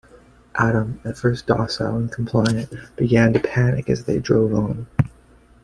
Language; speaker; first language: English; native; English